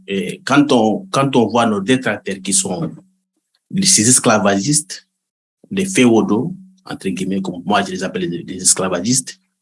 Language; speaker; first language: French; non-native, local second language; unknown